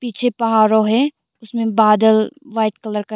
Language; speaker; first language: Hindi; early bilingual, other home language; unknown